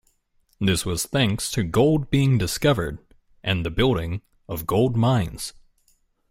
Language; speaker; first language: English; native; English